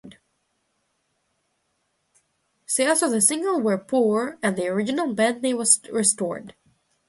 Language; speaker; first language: English; non-native, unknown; Russian